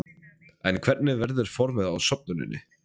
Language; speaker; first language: Icelandic; non-native, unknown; Polish